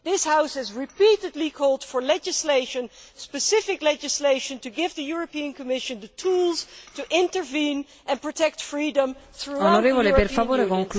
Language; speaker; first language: English; non-native, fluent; Dutch